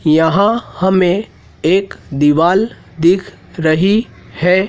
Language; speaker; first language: Hindi; native; Hindi